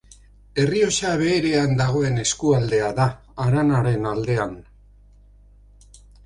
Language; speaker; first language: Basque; native; Basque